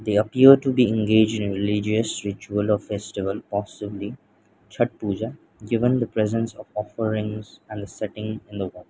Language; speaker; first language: English; non-native, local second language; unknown